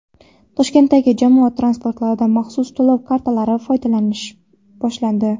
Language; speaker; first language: Uzbek; non-native, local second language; Kara-Kalpak